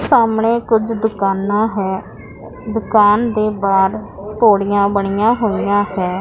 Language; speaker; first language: Hindi; non-native, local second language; Punjabi